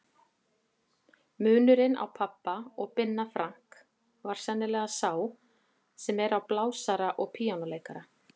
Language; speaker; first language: Icelandic; native; Icelandic